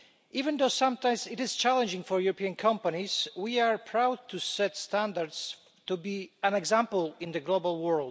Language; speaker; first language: English; non-native, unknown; Polish